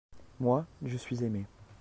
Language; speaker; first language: French; native; French